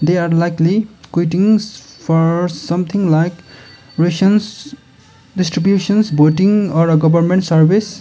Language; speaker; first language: English; non-native, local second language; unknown